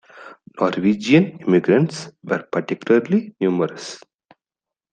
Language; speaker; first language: English; non-native, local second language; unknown